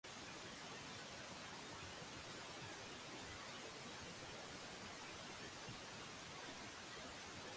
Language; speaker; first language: English; native; English